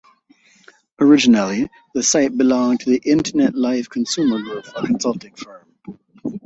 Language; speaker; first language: English; native; English